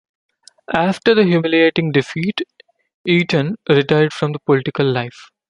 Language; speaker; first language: English; non-native, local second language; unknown